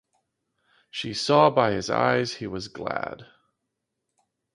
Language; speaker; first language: English; non-native, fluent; Dutch